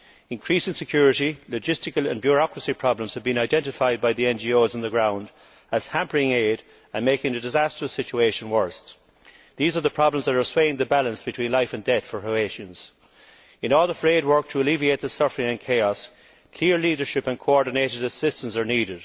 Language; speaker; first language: English; native; English